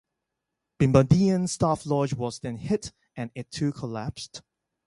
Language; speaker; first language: English; non-native, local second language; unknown